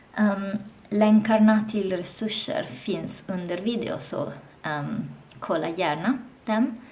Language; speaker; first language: Swedish; non-native, learner; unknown